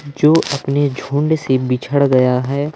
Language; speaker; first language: Hindi; native; Hindi